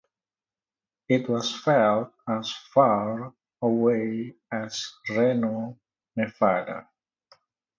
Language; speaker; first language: English; native; English